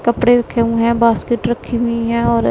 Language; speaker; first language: Hindi; non-native, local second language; Punjabi